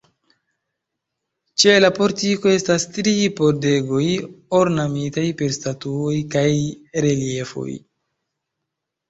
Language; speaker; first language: Esperanto; non-native, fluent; Chinese